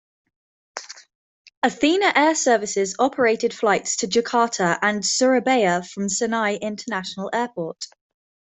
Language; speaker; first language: English; native; English